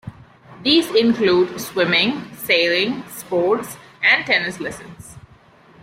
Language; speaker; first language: English; non-native, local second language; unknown